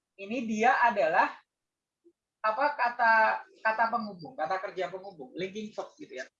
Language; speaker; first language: Indonesian; native; Indonesian